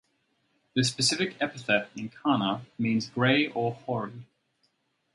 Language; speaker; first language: English; native; English